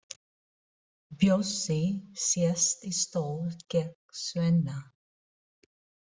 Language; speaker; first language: Icelandic; non-native, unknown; Filipino